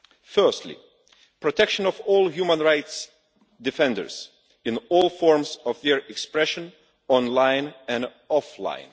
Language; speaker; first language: English; non-native, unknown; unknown